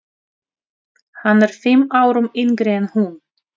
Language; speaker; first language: Icelandic; non-native, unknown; Russian